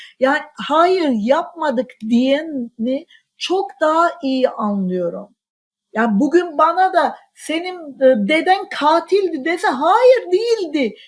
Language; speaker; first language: Turkish; non-native, local second language; Armenian